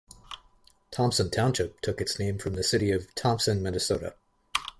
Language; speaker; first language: English; native; English